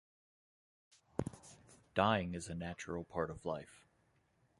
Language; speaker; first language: English; native; English